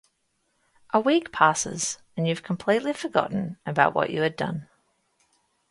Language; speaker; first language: English; native; English